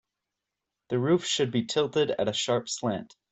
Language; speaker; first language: English; native; English